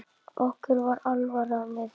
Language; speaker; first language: Icelandic; native; Icelandic